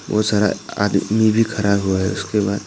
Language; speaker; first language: Hindi; non-native, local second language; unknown